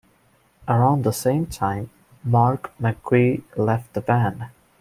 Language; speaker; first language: English; non-native, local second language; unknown